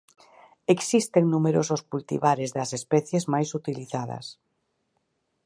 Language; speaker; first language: Galician; native; Galician